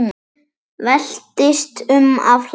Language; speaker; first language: Icelandic; native; Icelandic